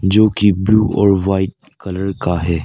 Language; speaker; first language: Hindi; early bilingual, other home language; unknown